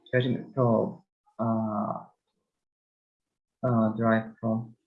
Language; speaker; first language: English; non-native, fluent; Turkish